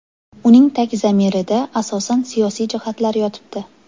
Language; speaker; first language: Uzbek; native; Uzbek